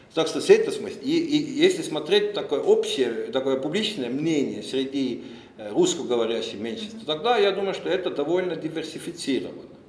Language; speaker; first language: Russian; non-native, fluent; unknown